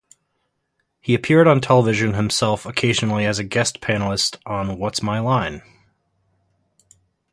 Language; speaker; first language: English; native; English